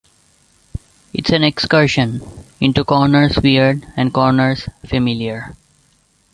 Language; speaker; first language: English; non-native, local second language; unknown